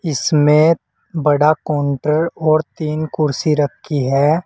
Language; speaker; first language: Hindi; native; Hindi